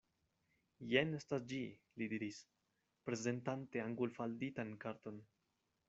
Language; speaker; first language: Esperanto; non-native, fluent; Spanish